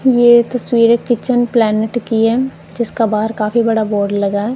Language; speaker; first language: Hindi; non-native, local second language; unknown